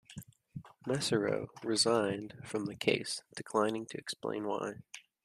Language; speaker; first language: English; native; English